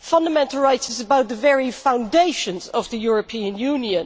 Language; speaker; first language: English; non-native, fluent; Dutch